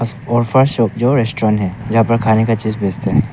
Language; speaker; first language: Hindi; early bilingual, other home language; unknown